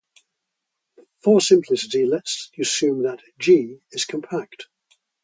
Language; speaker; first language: English; native; English